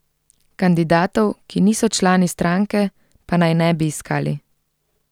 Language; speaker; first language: Slovenian; native; Slovenian